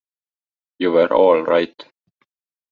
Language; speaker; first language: English; non-native, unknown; Estonian